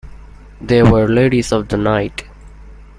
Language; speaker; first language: English; non-native, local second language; Bangla